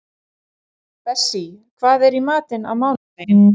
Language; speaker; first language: Icelandic; native; Icelandic